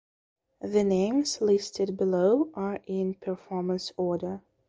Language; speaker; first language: English; non-native, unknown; Belarusian